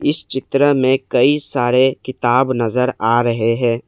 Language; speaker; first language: Hindi; non-native, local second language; Assamese